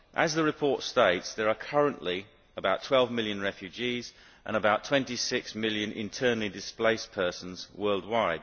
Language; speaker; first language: English; native; English